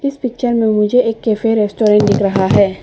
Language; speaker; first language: Hindi; non-native, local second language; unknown